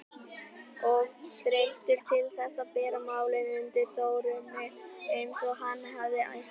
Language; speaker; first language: Icelandic; native; Icelandic